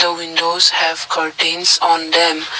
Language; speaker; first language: English; non-native, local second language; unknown